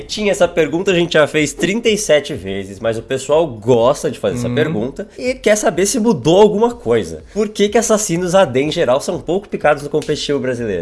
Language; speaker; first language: Portuguese; native; Portuguese